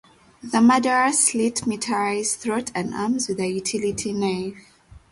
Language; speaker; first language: English; native; English